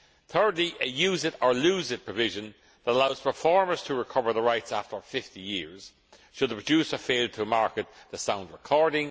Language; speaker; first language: English; non-native, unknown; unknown